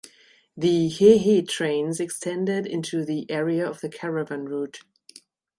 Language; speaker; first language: English; non-native, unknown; German